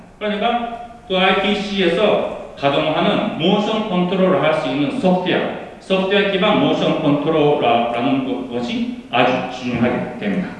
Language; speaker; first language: Korean; early bilingual, heritage; Korean